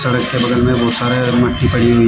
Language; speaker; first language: Hindi; native; Hindi